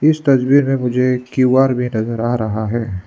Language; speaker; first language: Hindi; non-native, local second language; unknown